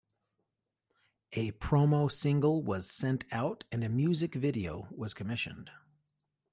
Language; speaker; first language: English; native; English